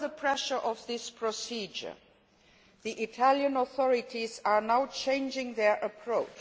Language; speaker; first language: English; non-native, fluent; Luxembourgish